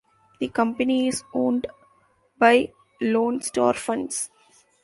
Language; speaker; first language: English; non-native, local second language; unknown